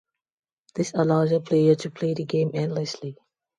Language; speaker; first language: English; non-native, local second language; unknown